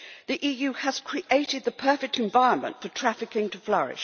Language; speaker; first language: English; native; English